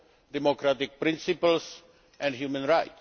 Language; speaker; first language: English; native; English